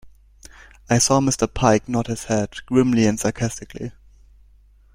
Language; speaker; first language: English; non-native, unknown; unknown